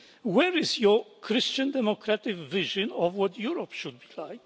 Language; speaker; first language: English; non-native, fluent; Polish